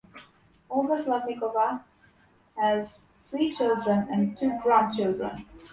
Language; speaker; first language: English; non-native, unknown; Polish